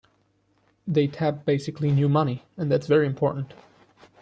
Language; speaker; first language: English; non-native, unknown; German